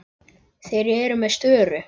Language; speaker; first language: Icelandic; native; Icelandic